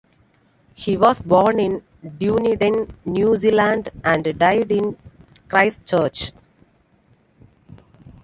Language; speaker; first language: English; non-native, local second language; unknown